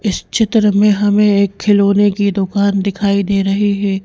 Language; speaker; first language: Hindi; native; Hindi